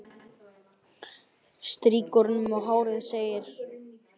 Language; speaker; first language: Icelandic; native; Icelandic